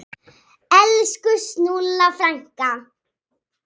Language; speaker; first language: Icelandic; native; Icelandic